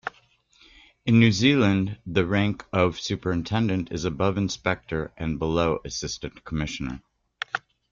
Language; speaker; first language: English; native; English